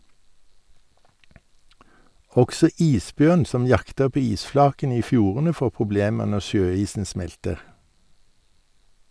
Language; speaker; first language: Norwegian; native; Norwegian